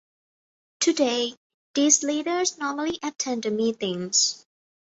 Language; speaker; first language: English; non-native, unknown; Thai